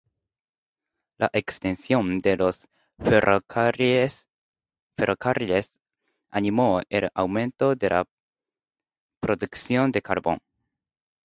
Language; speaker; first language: Spanish; non-native, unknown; Japanese